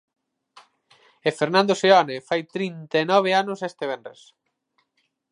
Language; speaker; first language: Galician; native; Galician